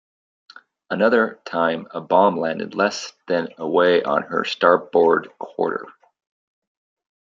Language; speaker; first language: English; native; English